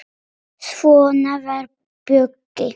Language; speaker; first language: Icelandic; non-native, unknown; Polish